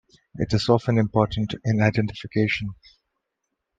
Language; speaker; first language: English; non-native, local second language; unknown